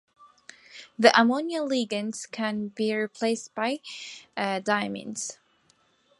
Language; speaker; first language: English; non-native, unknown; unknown